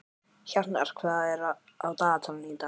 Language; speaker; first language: Icelandic; native; Icelandic